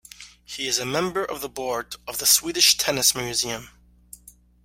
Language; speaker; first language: English; native; English